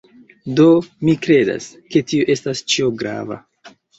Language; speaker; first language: Esperanto; non-native, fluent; Chinese